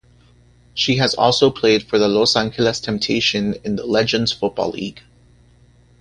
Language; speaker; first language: English; native; English